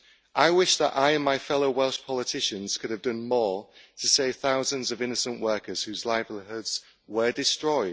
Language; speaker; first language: English; native; English